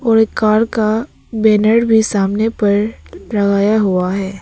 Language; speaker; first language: Hindi; non-native, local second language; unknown